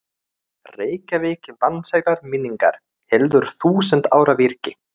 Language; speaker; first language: Icelandic; non-native, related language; Swedish